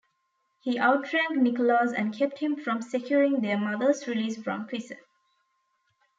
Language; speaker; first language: English; non-native, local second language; Tamil